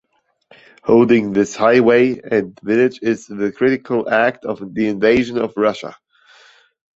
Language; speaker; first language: English; non-native, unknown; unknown